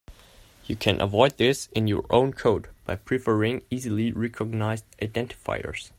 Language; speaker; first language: English; non-native, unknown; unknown